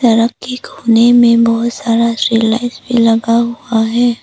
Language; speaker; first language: Hindi; non-native, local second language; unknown